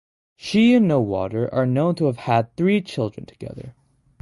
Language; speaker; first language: English; native; English